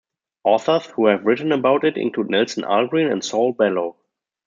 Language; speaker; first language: English; non-native, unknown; German